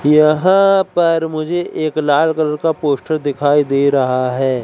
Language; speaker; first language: Hindi; native; Hindi